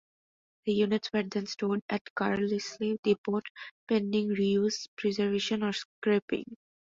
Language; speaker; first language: English; non-native, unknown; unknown